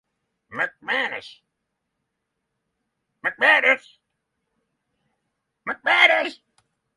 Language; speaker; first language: English; non-native, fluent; Norwegian